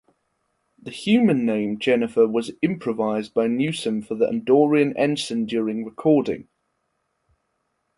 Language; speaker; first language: English; non-native, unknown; German